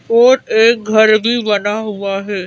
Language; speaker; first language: Hindi; native; Hindi